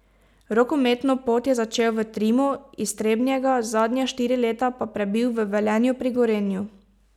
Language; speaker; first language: Slovenian; native; Slovenian